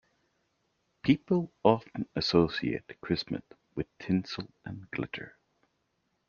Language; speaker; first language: English; native; English